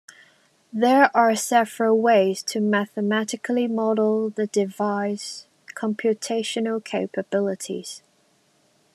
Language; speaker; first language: English; non-native, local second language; Cantonese